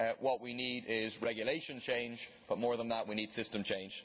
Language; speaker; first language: English; native; English